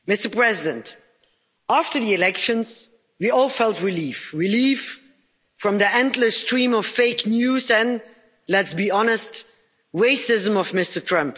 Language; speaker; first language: English; non-native, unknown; Dutch